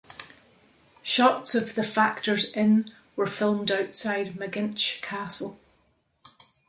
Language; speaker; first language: English; native; English